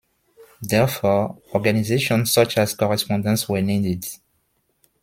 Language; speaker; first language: English; non-native, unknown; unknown